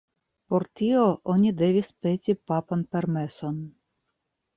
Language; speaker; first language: Esperanto; non-native, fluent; Russian